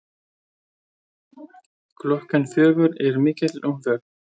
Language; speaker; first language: Icelandic; non-native, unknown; Persian